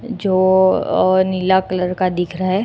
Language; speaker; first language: Hindi; non-native, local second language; Gujarati